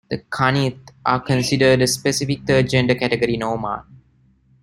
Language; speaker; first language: English; non-native, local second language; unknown